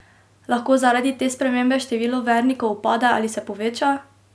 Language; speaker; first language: Slovenian; native; Slovenian